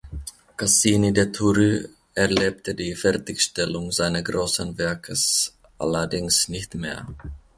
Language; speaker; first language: German; non-native, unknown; Finnish